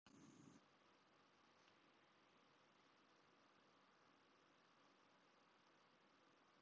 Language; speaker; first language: Icelandic; non-native, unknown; Filipino